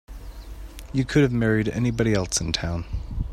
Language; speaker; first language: English; native; English